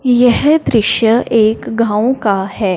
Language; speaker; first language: Hindi; non-native, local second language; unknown